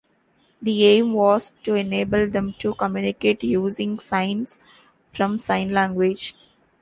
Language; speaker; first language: English; non-native, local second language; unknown